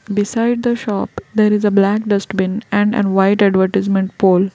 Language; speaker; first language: English; non-native, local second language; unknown